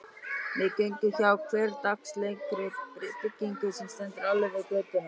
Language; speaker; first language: Icelandic; native; Icelandic